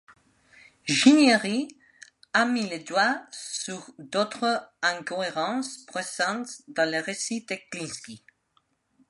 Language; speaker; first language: French; non-native, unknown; Spanish